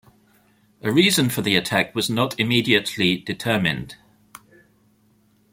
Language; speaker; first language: English; native; English